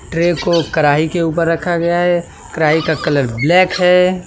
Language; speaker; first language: Hindi; non-native, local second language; Gujarati